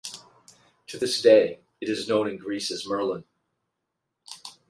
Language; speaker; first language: English; native; English